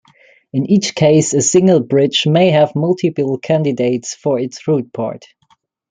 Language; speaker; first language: English; non-native, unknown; German